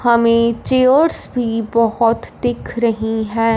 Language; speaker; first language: Hindi; non-native, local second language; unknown